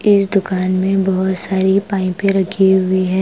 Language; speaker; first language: Hindi; non-native, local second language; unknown